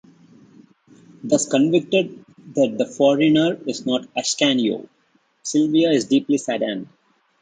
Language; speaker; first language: English; non-native, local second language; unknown